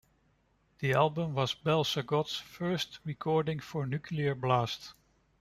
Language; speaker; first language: English; non-native, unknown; Dutch